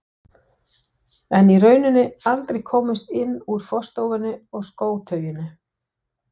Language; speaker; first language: Icelandic; non-native, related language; Danish